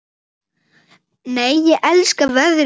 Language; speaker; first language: Icelandic; native; Icelandic